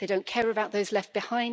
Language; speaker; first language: English; native; English